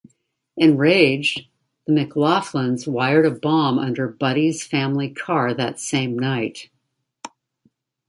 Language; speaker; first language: English; native; English